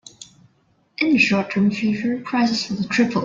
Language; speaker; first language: English; non-native, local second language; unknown